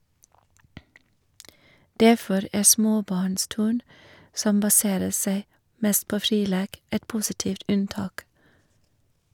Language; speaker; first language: Norwegian; non-native, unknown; English